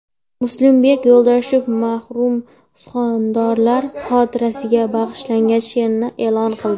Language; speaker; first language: Uzbek; non-native, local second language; Kara-Kalpak